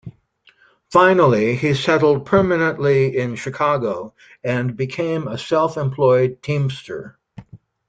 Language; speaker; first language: English; native; English